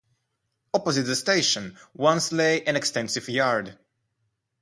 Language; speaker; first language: English; non-native, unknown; Russian